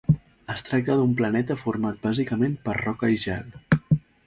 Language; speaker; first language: Catalan; native; Catalan